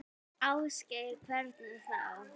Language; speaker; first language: Icelandic; native; Icelandic